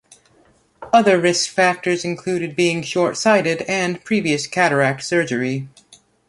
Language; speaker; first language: English; native; English